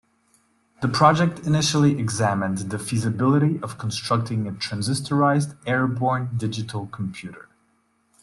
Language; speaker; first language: English; non-native, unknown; German